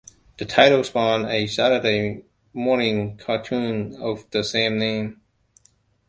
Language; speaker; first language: English; non-native, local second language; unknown